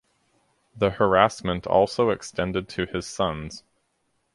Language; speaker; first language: English; native; English